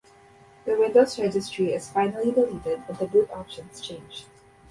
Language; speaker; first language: English; non-native, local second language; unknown